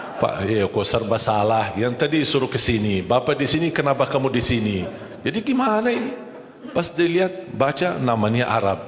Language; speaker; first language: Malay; non-native, fluent; Arabic